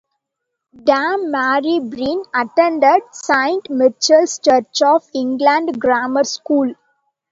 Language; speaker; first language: English; non-native, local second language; Tamil